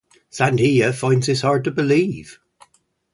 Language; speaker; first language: English; native; English